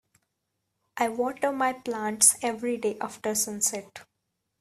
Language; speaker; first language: English; non-native, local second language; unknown